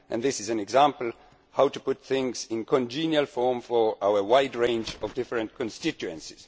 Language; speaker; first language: English; non-native, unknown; Estonian